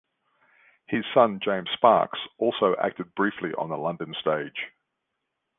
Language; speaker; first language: English; native; English